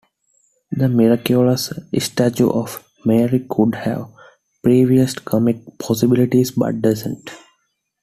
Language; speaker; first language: English; non-native, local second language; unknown